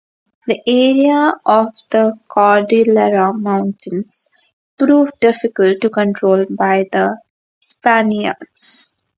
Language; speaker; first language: English; non-native, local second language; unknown